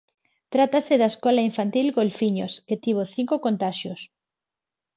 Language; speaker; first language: Galician; non-native, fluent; Spanish